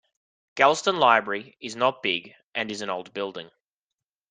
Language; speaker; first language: English; native; English